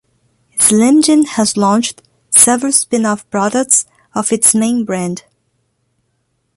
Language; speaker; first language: English; non-native, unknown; Portuguese